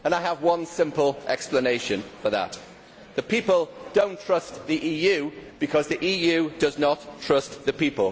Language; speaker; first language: English; native; English